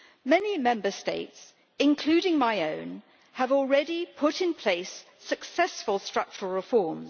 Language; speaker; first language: English; native; English